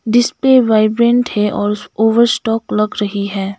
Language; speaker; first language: Hindi; non-native, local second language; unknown